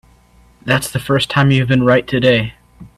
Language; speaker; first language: English; native; English